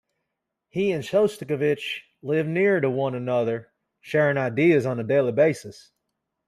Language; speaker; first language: English; native; English